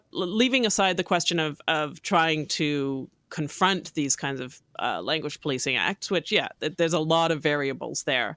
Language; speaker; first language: English; native; English